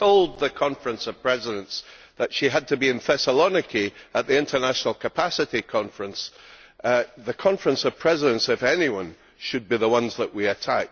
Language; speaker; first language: English; native; English